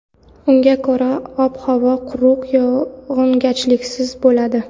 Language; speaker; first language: Uzbek; non-native, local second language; Kara-Kalpak